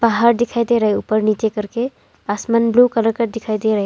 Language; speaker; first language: Hindi; non-native, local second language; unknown